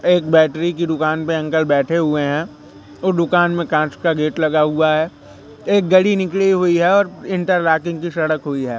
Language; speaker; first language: Hindi; native; Hindi